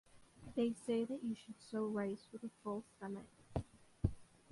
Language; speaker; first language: English; non-native, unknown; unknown